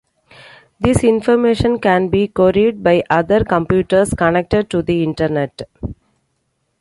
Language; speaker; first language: English; non-native, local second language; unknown